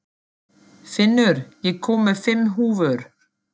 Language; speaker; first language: Icelandic; non-native, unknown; German